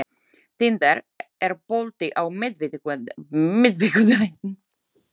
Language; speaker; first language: Icelandic; non-native, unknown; Slovak